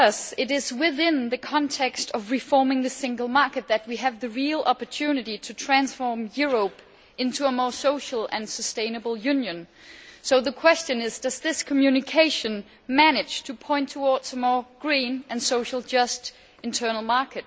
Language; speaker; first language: English; non-native, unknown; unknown